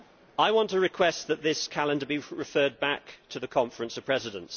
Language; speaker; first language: English; native; English